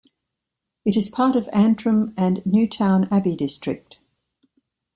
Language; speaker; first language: English; native; English